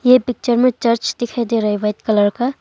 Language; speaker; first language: Hindi; non-native, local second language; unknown